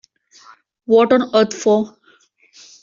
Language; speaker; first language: English; non-native, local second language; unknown